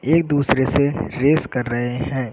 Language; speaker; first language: Hindi; native; Hindi